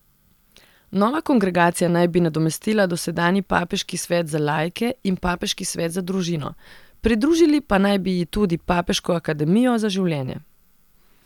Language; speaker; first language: Slovenian; non-native, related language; Serbian